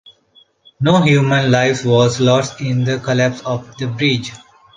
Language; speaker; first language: English; non-native, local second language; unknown